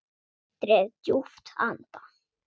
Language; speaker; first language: Icelandic; non-native, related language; Swedish